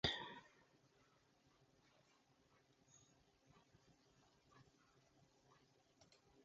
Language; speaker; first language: English; native; English